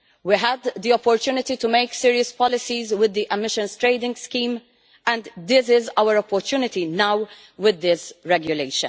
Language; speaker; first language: English; non-native, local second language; Maltese